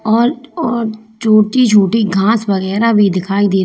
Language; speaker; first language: Hindi; native; Hindi